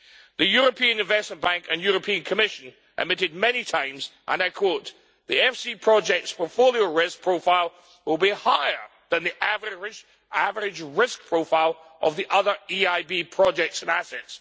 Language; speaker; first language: English; native; English